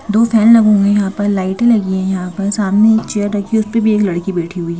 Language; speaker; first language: Hindi; native; Hindi